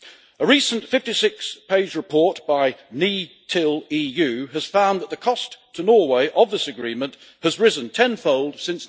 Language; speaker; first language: English; native; English